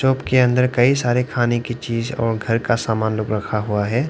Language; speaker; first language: Hindi; non-native, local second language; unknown